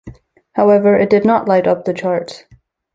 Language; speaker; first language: English; native; English